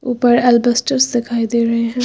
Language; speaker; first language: Hindi; native; Hindi